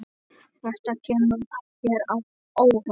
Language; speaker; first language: Icelandic; non-native, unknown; Polish